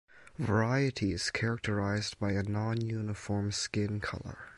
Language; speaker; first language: English; native; English